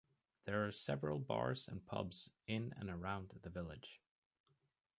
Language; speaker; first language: English; native; English